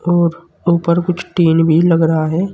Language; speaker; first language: Hindi; native; Hindi